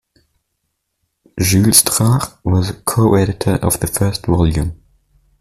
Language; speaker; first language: English; non-native, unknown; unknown